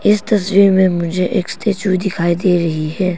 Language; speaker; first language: Hindi; non-native, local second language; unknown